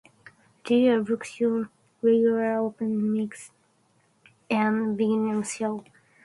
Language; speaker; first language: English; non-native, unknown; Japanese